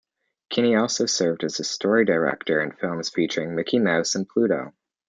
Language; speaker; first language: English; native; English